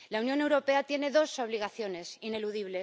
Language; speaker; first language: Spanish; native; Spanish